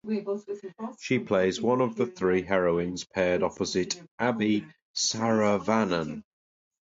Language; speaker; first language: English; native; English